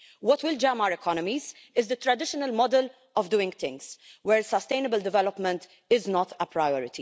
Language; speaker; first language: English; non-native, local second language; Maltese